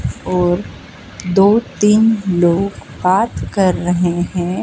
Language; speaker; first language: Hindi; native; Hindi